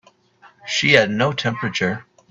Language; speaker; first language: English; native; English